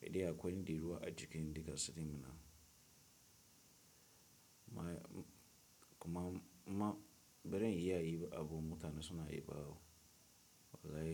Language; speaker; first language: Hausa; non-native, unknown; Tiv